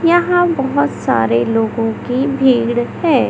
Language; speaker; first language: Hindi; native; Hindi